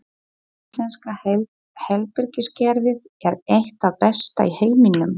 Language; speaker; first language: Icelandic; non-native, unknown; Polish